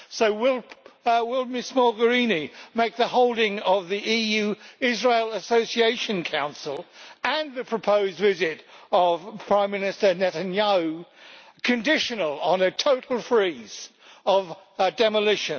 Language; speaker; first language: English; native; English